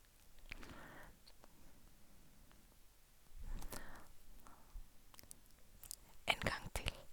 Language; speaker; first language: Norwegian; non-native, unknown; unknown